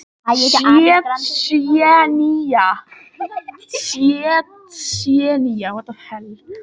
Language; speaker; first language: Icelandic; native; Icelandic